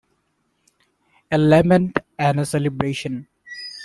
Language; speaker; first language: English; non-native, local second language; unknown